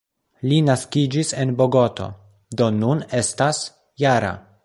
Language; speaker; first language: Esperanto; non-native, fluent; Polish